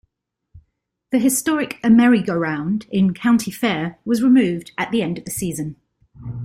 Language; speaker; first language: English; native; English